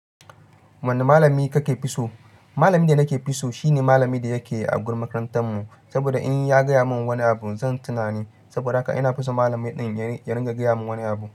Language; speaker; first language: Hausa; non-native, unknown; Yoruba